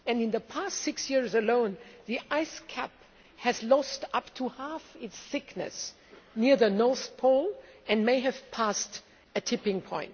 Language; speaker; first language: English; non-native, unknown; German